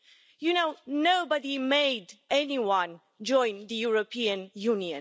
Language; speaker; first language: English; non-native, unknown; Romanian